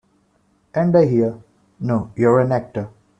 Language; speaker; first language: English; non-native, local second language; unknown